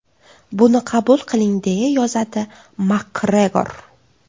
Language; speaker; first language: Uzbek; native; Uzbek